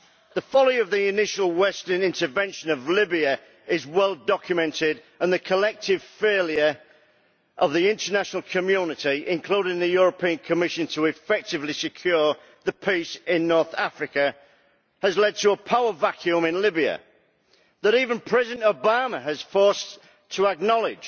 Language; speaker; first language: English; native; English